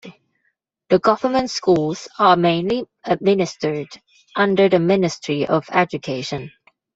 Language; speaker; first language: English; non-native, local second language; Cantonese